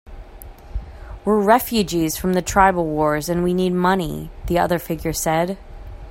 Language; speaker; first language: English; native; English